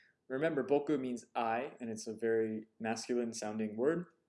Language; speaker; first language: English; native; English